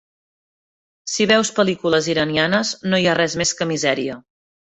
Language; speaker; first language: Catalan; native; Catalan